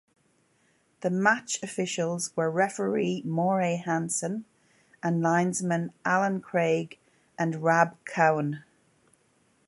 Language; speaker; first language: English; native; English